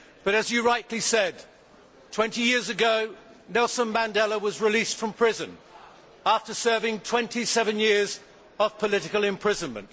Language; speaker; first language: English; native; English